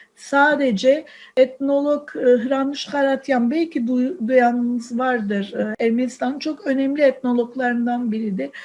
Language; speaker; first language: Turkish; non-native, local second language; Armenian